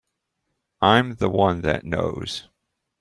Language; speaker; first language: English; native; English